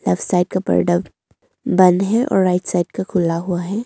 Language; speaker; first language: Hindi; early bilingual, other home language; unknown